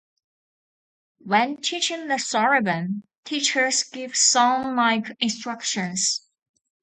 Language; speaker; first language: English; non-native, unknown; Chinese